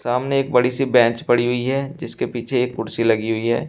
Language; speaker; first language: Hindi; native; Hindi